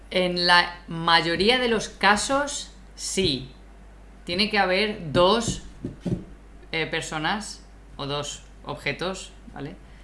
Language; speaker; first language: Spanish; native; Spanish